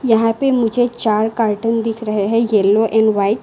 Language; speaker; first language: Hindi; non-native, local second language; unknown